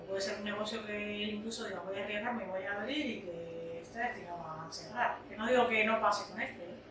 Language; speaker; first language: Spanish; native; Spanish